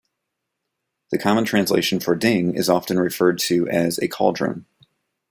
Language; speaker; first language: English; native; English